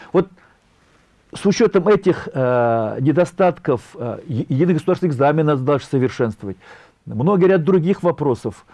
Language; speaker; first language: Russian; non-native, local second language; Tatar